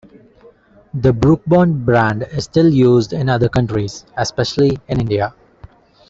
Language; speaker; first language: English; non-native, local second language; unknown